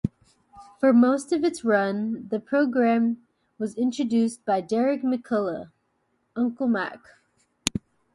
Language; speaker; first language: English; native; English